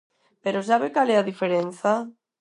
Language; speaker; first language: Galician; non-native, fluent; Spanish